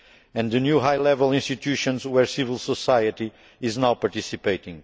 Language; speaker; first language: English; non-native, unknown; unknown